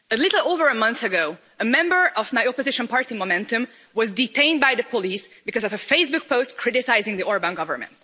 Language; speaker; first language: English; non-native, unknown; Hungarian